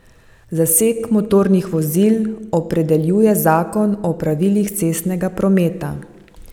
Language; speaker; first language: Slovenian; native; Slovenian